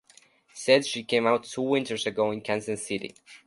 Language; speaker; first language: English; non-native, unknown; Spanish